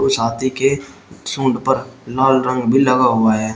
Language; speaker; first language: Hindi; native; Hindi